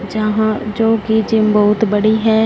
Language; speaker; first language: Hindi; non-native, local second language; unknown